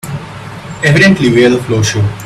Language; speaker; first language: English; non-native, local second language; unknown